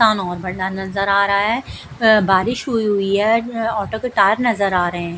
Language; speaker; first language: Hindi; non-native, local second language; Punjabi